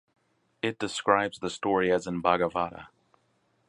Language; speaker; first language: English; native; English